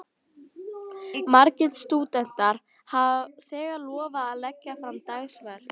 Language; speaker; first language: Icelandic; native; Icelandic